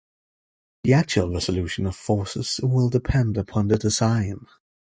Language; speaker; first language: English; native; English